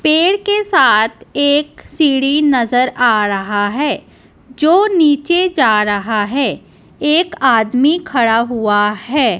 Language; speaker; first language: Hindi; non-native, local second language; Punjabi